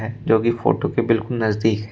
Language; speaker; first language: Hindi; native; Hindi